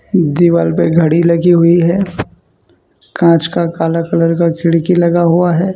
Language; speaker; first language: Hindi; non-native, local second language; Gujarati